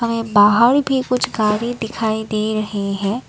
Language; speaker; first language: Hindi; non-native, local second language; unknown